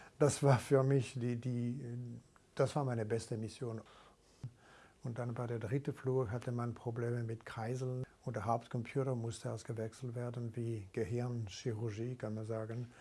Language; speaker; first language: German; non-native, local second language; French